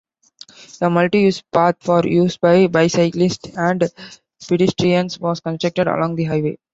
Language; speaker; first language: English; non-native, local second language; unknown